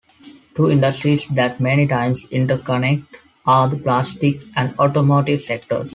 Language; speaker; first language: English; non-native, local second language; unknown